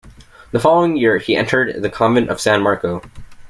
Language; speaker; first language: English; native; English